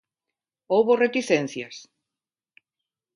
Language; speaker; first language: Galician; non-native, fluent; Spanish